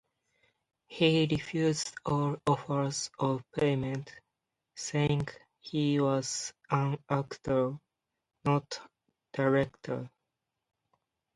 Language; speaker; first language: English; non-native, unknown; Japanese